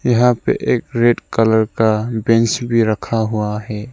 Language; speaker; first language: Hindi; non-native, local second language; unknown